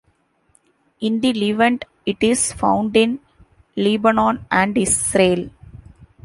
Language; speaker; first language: English; non-native, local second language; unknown